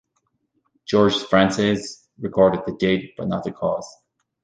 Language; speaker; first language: English; native; English